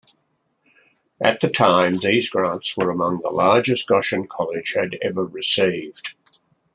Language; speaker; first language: English; native; English